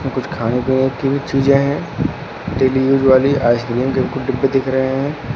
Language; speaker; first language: Hindi; native; Hindi